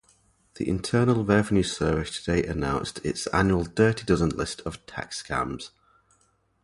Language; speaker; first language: English; native; English